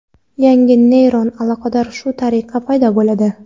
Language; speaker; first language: Uzbek; non-native, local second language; Kara-Kalpak